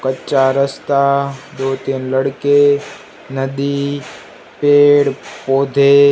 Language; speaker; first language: Hindi; non-native, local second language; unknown